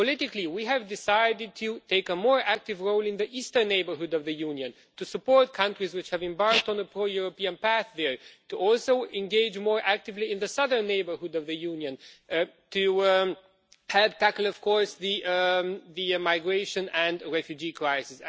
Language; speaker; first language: English; non-native, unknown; Romanian